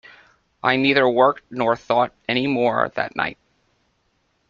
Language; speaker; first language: English; native; English